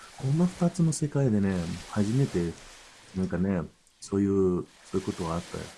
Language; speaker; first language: Japanese; early bilingual, heritage; Portuguese